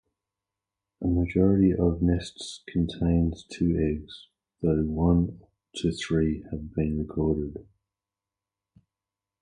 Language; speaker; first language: English; native; English